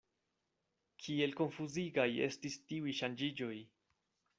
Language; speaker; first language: Esperanto; non-native, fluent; Spanish